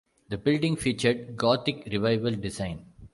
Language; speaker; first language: English; non-native, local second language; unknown